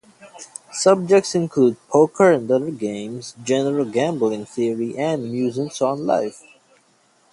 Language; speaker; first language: English; native; English